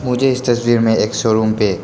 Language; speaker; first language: Hindi; non-native, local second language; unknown